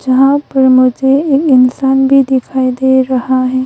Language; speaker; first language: Hindi; early bilingual, other home language; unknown